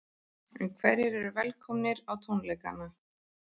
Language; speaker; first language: Icelandic; native; Icelandic